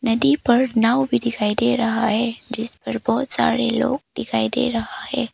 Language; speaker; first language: Hindi; early bilingual, other home language; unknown